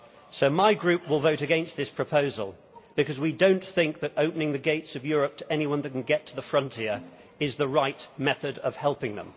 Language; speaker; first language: English; native; English